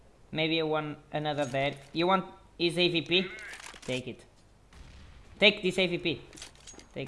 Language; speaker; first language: English; non-native, learner; Portuguese